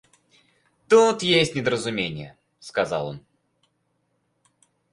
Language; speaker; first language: Russian; native; Russian